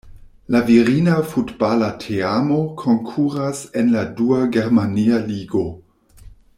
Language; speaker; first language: Esperanto; non-native, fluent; German